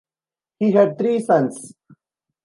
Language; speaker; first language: English; non-native, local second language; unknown